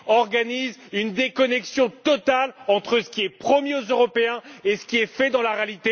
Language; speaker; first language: French; native; French